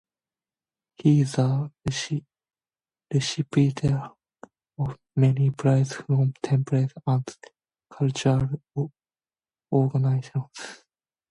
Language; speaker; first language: English; non-native, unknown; Korean